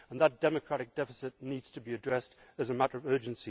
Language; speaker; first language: English; native; English